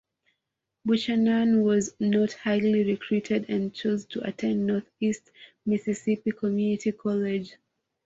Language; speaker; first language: English; non-native, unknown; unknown